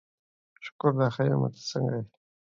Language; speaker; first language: English; non-native, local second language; Pashto